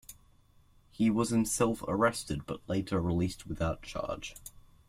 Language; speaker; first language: English; native; English